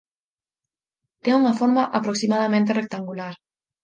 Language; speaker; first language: Galician; native; Galician